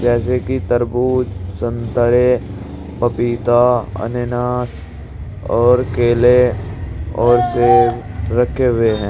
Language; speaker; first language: Hindi; native; Hindi